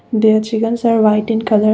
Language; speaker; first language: English; non-native, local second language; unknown